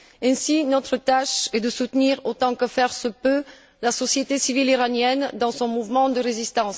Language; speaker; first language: French; non-native, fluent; Bulgarian